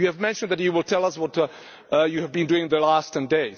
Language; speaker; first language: English; non-native, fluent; Czech